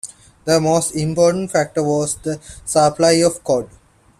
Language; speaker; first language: English; non-native, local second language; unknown